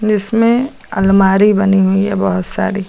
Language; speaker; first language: Hindi; native; Hindi